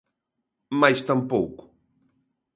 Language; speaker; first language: Galician; native; Galician